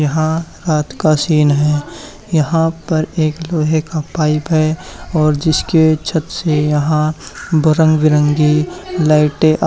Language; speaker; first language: Hindi; native; Hindi